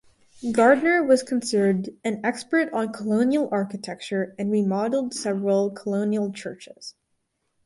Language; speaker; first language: English; native; English